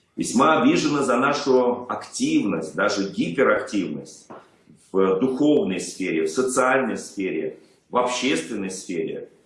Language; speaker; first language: Russian; native; Russian